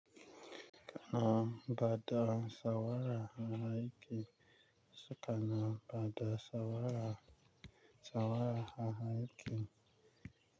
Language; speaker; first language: Hausa; native; Hausa